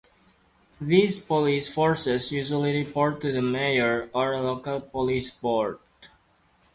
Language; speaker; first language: English; non-native, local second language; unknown